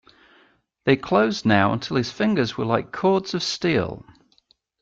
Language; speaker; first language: English; native; English